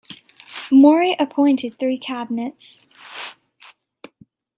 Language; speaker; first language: English; native; English